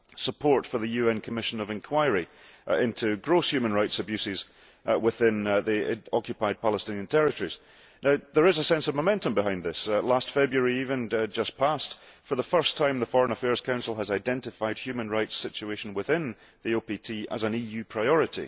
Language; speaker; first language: English; early bilingual, heritage; English